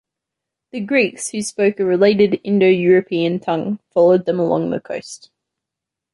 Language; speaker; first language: English; native; English